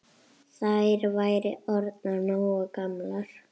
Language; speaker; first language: Icelandic; native; Icelandic